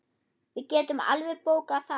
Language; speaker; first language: Icelandic; non-native, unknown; German